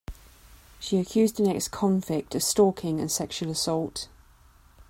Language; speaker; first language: English; native; English